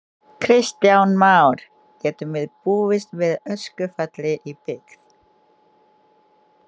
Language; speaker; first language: Icelandic; non-native, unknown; Indonesian